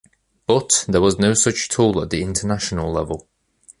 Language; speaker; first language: English; native; English